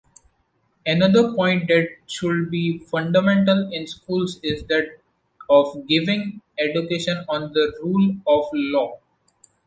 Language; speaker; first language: English; non-native, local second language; Marathi